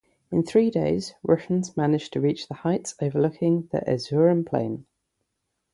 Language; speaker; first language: English; native; English